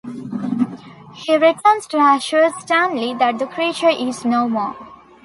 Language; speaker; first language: English; non-native, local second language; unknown